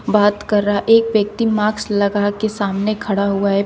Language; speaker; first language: Hindi; native; Hindi